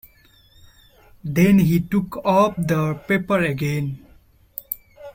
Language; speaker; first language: English; non-native, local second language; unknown